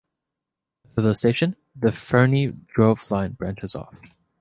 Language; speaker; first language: English; native; English